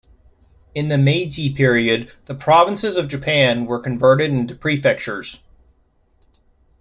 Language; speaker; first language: English; native; English